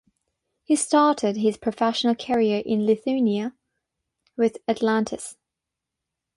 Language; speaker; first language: English; non-native, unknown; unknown